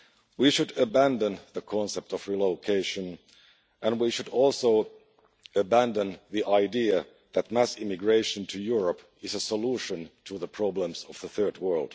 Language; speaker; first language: English; non-native, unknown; Finnish